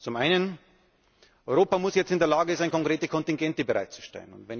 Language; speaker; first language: German; native; German